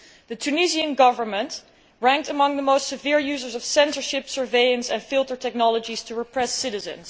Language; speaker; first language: English; non-native, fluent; Dutch